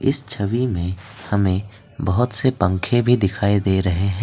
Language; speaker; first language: Hindi; non-native, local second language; Assamese